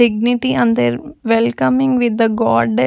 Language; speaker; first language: English; non-native, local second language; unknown